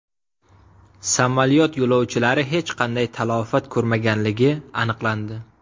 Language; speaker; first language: Uzbek; native; Uzbek